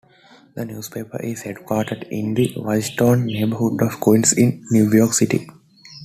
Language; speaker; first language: English; non-native, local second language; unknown